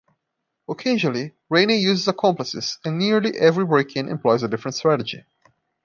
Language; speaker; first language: English; non-native, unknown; Portuguese